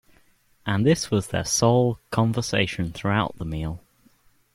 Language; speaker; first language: English; native; English